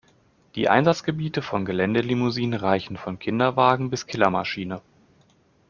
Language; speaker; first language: German; native; German